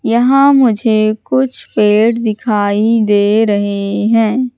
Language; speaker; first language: Hindi; native; Hindi